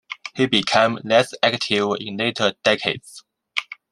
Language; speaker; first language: English; non-native, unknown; Chinese